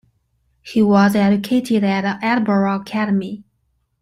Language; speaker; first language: English; non-native, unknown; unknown